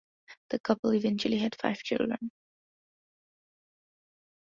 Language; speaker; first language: English; non-native, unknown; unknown